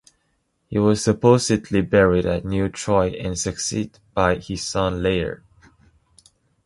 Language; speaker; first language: English; non-native, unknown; Chinese